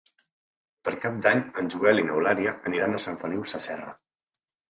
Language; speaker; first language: Catalan; native; Catalan